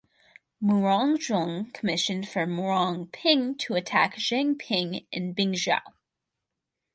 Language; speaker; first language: English; native; English